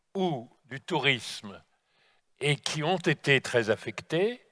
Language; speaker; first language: French; native; French